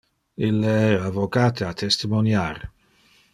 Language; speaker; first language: Interlingua; non-native, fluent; Dutch